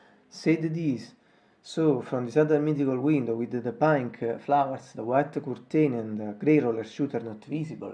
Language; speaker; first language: English; non-native, learner; Italian